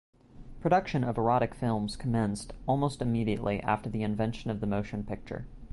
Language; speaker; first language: English; native; English